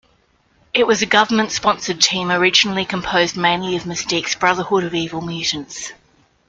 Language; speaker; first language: English; native; English